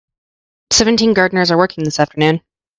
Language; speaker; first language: English; native; English